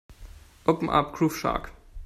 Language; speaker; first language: English; non-native, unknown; German